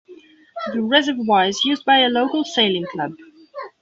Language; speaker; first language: English; non-native, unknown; Belarusian